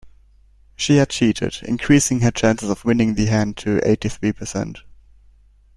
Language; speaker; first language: English; non-native, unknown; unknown